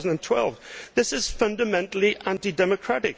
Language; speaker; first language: English; native; English